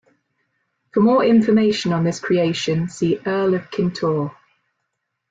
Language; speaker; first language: English; native; English